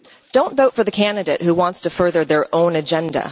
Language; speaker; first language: English; non-native, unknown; Dutch